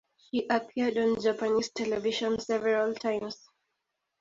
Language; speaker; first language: English; native; English